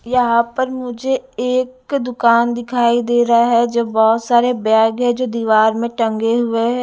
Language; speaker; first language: Hindi; non-native, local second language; Punjabi